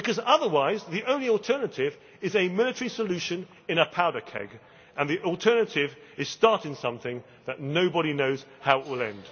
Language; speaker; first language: English; native; English